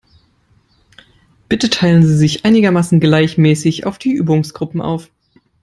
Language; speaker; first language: English; non-native, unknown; German